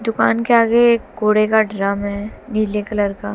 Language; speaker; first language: Hindi; native; Hindi